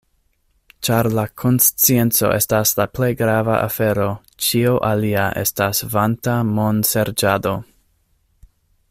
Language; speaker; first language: Esperanto; non-native, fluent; English